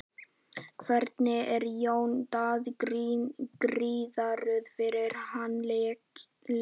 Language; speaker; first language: Icelandic; native; Icelandic